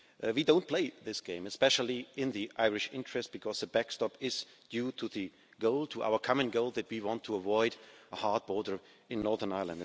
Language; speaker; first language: English; non-native, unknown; German